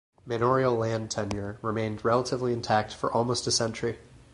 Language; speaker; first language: English; native; English